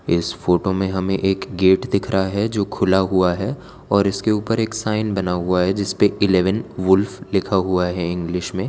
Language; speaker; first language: Hindi; non-native, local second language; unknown